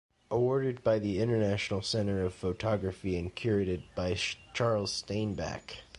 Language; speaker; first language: English; native; English